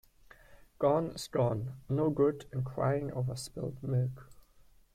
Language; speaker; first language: English; non-native, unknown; German